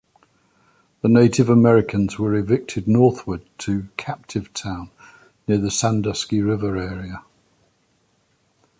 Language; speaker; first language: English; native; English